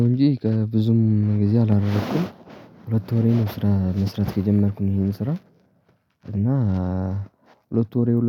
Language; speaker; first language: Amharic; non-native, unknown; Tigrinya